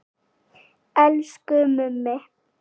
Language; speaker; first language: Icelandic; native; Icelandic